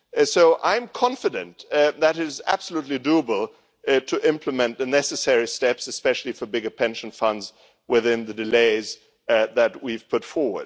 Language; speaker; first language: English; non-native, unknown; German